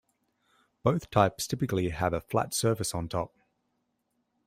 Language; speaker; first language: English; native; English